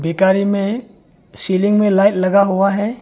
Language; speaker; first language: Hindi; non-native, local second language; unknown